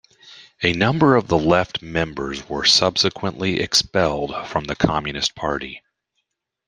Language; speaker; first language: English; native; English